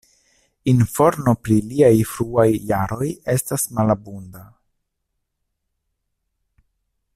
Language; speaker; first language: Esperanto; non-native, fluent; Italian